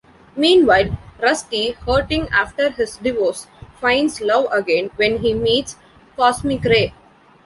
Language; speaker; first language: English; non-native, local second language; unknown